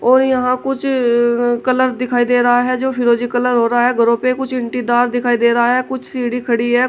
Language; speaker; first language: Hindi; native; Hindi